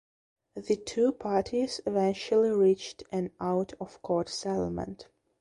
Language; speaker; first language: English; non-native, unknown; Belarusian